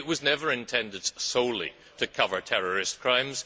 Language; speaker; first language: English; native; English